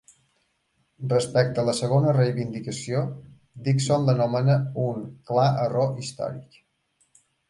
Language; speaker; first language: Catalan; native; Catalan